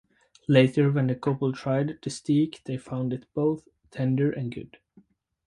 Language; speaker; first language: English; native; English